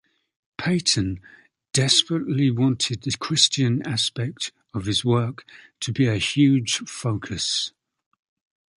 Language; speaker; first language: English; native; English